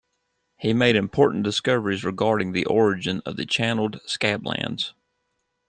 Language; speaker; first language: English; native; English